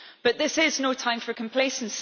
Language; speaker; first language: English; native; English